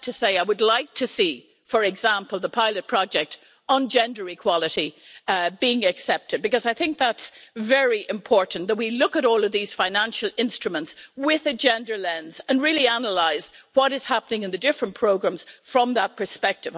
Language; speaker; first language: English; native; English